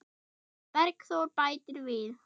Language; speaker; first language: Icelandic; non-native, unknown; German